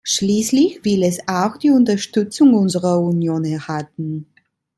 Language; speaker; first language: German; non-native, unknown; Italian